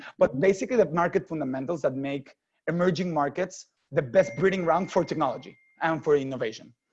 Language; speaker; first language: English; non-native, fluent; Spanish